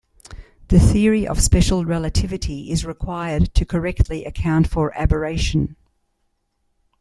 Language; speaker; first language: English; native; English